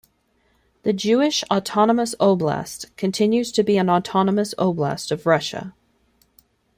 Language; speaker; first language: English; native; English